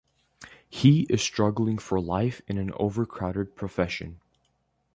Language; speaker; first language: English; native; English